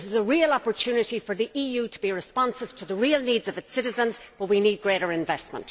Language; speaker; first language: English; native; English